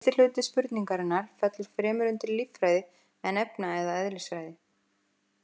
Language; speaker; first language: Icelandic; native; Icelandic